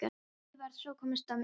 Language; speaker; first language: Icelandic; non-native, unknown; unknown